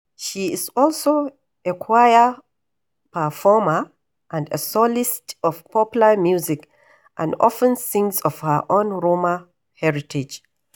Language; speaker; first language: English; non-native, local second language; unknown